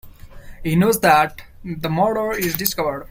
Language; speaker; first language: English; non-native, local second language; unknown